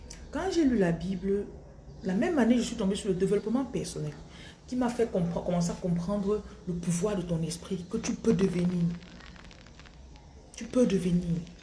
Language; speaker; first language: French; non-native, local second language; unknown